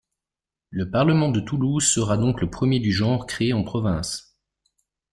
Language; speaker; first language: French; native; French